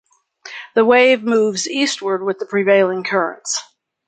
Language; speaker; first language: English; native; English